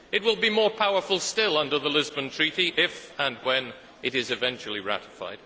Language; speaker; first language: English; native; English